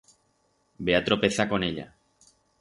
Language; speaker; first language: Aragonese; non-native, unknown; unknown